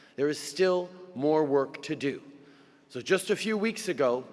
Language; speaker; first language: English; native; English